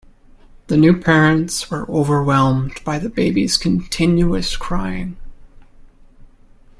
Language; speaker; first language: English; native; English